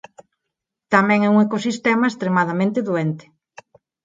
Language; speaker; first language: Galician; non-native, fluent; Spanish